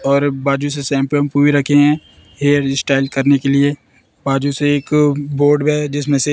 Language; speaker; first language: Hindi; native; Hindi